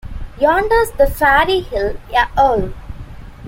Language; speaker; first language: English; non-native, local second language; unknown